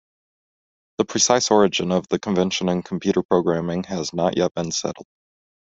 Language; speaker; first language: English; native; English